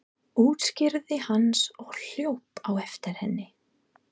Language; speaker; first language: Icelandic; non-native, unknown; English